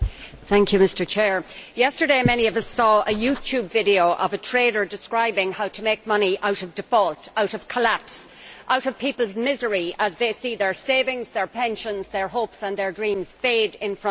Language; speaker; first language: English; native; English